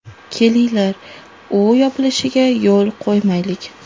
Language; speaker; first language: Uzbek; non-native, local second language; Russian